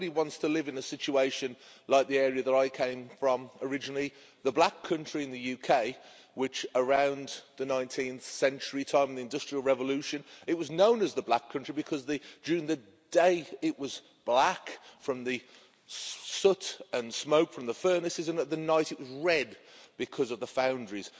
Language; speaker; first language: English; native; English